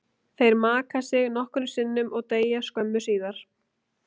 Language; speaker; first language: Icelandic; native; Icelandic